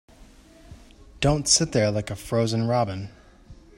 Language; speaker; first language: English; native; English